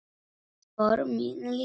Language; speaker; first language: Icelandic; non-native, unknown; Polish